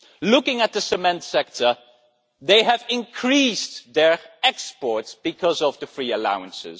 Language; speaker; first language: English; non-native, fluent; Dutch